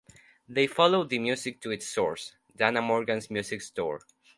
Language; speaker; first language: English; non-native, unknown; Spanish